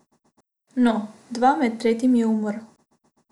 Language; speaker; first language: Slovenian; non-native, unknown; Macedonian